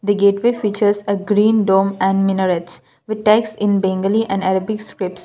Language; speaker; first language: English; non-native, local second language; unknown